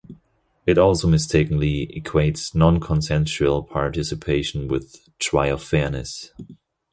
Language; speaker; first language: English; non-native, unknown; German